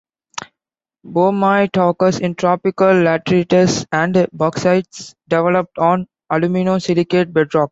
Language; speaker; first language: English; non-native, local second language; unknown